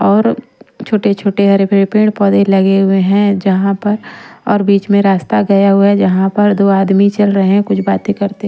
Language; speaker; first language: Hindi; non-native, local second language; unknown